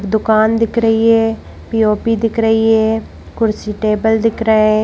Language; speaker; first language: Hindi; native; Hindi